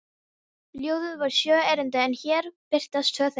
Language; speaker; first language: Icelandic; non-native, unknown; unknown